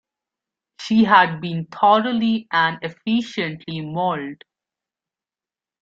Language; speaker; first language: English; non-native, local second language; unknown